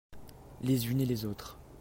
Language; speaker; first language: French; native; French